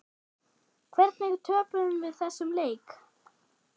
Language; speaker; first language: Icelandic; non-native, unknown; German